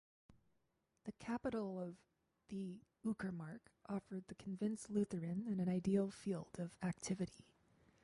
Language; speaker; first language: English; native; English